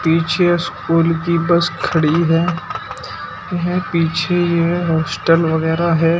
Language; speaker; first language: Hindi; native; Hindi